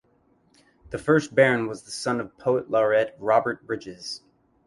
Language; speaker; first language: English; native; English